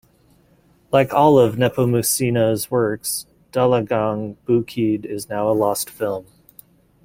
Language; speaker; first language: English; native; English